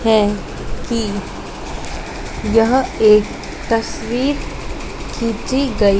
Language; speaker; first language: Hindi; native; Hindi